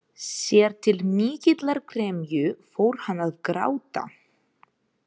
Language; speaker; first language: Icelandic; non-native, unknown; Ukrainian